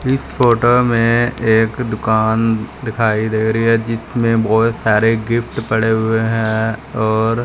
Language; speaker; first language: Hindi; non-native, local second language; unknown